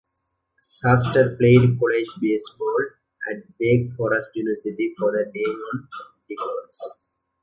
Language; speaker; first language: English; non-native, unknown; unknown